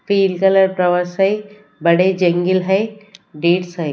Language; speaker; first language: Hindi; non-native, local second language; Punjabi